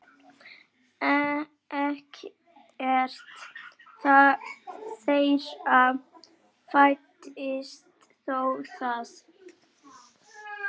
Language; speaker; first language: Icelandic; native; Icelandic